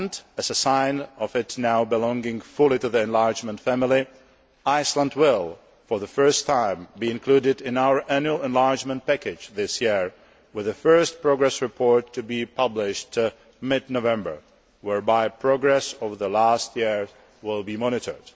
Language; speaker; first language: English; non-native, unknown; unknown